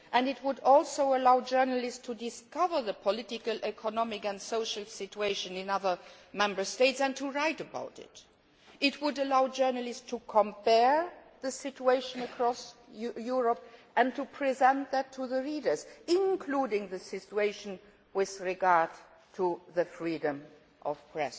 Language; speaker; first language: English; non-native, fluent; Luxembourgish